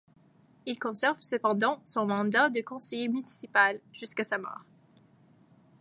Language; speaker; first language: French; native; French